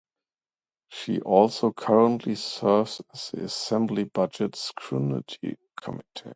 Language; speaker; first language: English; non-native, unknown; German